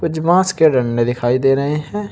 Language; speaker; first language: Hindi; native; Hindi